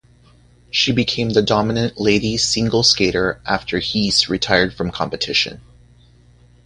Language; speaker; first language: English; native; English